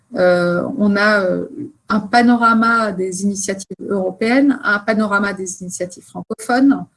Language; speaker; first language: French; native; French